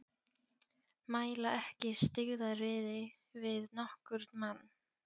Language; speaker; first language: Icelandic; non-native, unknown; Polish